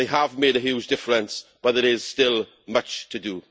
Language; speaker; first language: English; native; English